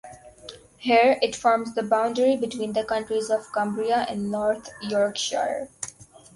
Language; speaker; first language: English; non-native, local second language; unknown